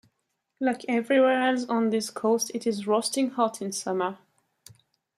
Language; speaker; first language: English; non-native, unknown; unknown